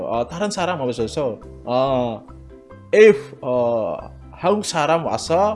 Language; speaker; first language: Korean; non-native, learner; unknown